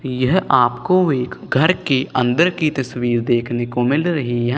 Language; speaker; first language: Hindi; non-native, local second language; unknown